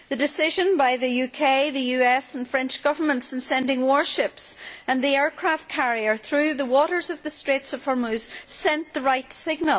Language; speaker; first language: English; native; English